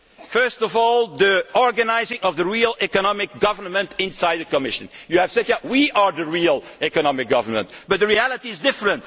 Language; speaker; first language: English; non-native, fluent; Dutch